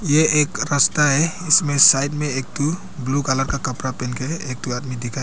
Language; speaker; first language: Hindi; non-native, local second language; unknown